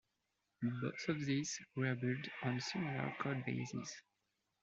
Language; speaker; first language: English; non-native, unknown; French